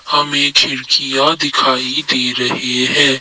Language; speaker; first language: Hindi; non-native, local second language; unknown